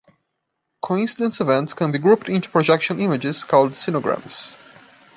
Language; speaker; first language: English; non-native, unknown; Portuguese